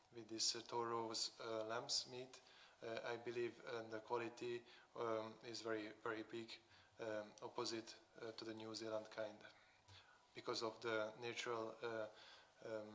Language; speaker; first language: English; non-native, fluent; Hungarian